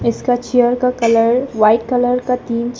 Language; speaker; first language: Hindi; early bilingual, other home language; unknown